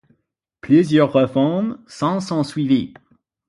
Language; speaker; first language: French; non-native, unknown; English